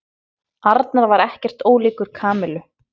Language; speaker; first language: Icelandic; native; Icelandic